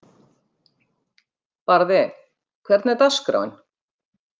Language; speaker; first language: Icelandic; native; Icelandic